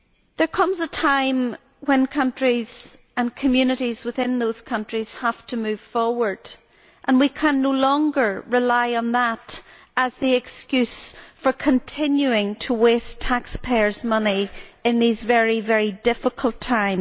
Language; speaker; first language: English; native; English